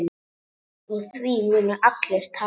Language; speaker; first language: Icelandic; native; Icelandic